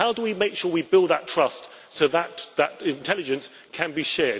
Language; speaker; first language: English; native; English